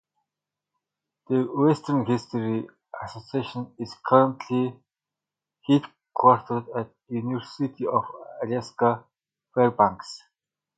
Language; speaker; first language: English; non-native, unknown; Mongolian